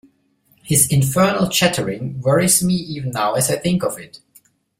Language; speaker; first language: English; non-native, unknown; German